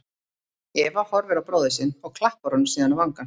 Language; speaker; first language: Icelandic; native; Icelandic